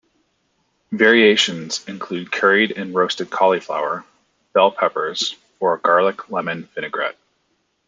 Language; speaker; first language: English; native; English